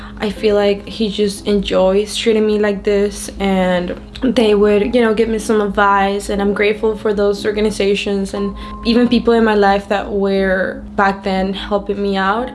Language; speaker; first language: English; non-native, fluent; Spanish